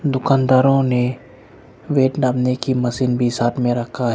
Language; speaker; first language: Hindi; non-native, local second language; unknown